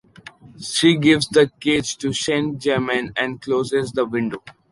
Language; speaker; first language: English; non-native, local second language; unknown